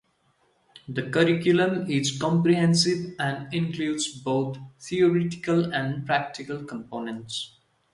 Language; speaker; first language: English; non-native, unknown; Nepali